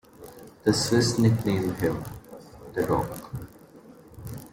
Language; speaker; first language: English; non-native, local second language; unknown